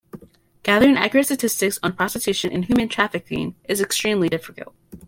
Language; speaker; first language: English; native; English